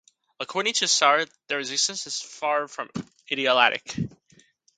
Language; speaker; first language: English; native; English